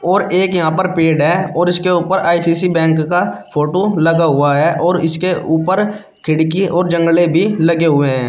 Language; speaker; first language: Hindi; native; Hindi